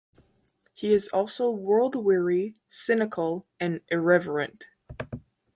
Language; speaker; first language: English; native; English